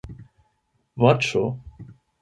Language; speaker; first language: Esperanto; non-native, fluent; German